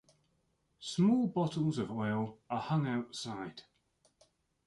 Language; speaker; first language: English; native; English